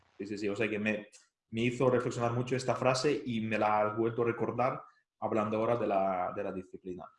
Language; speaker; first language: Spanish; non-native, fluent; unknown